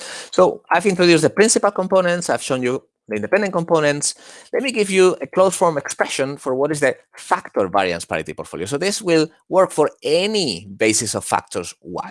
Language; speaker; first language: English; non-native, fluent; Spanish